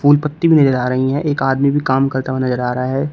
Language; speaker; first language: Hindi; native; Hindi